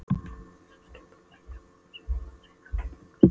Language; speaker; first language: Icelandic; non-native, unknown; Polish